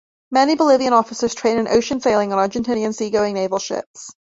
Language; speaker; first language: English; native; English